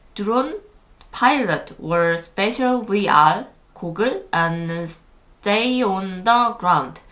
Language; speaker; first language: English; non-native, learner; Korean